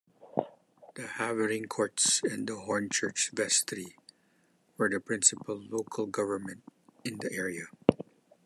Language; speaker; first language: English; non-native, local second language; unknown